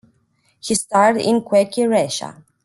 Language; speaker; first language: English; non-native, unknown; Romanian